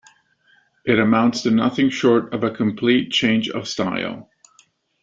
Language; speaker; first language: English; native; English